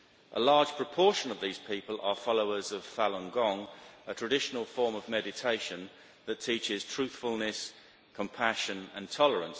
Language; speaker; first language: English; native; English